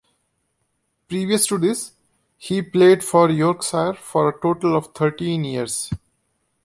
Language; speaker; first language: English; non-native, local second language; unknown